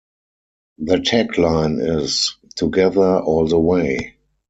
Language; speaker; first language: English; non-native, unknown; German